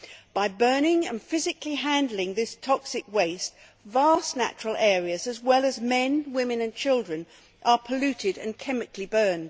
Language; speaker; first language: English; native; English